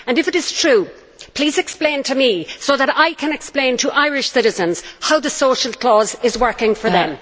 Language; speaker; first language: English; native; English